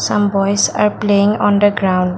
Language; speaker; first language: English; non-native, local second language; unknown